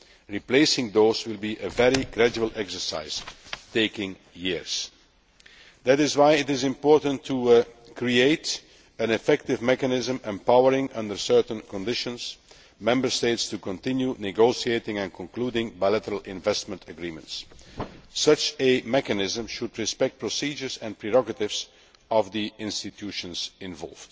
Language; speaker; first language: English; non-native, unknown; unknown